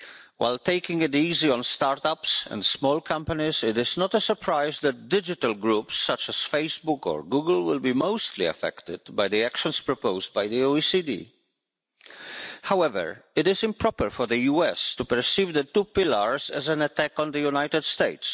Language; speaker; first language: English; non-native, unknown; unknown